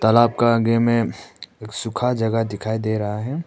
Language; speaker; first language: Hindi; non-native, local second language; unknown